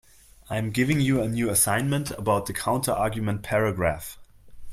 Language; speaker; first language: English; non-native, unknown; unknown